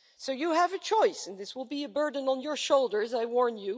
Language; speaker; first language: English; non-native, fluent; Dutch